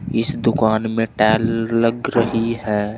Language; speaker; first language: Hindi; native; Hindi